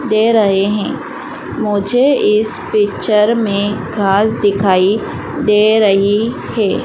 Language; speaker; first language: Hindi; native; Hindi